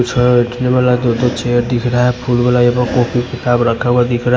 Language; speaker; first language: Hindi; non-native, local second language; Bhojpuri